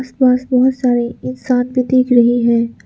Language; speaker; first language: Hindi; non-native, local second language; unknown